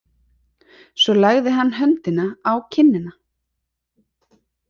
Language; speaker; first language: Icelandic; native; Icelandic